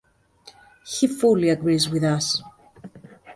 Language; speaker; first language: English; native; English